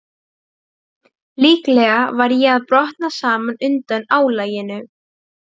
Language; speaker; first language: Icelandic; non-native, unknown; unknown